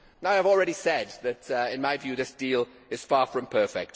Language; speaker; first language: English; native; English